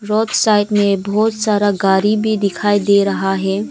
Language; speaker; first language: Hindi; early bilingual, other home language; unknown